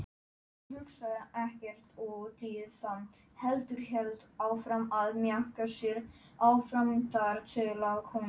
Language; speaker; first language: Icelandic; non-native, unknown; Polish